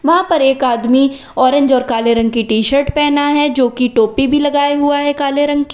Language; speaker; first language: Hindi; native; Hindi